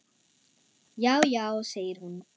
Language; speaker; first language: Icelandic; non-native, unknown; German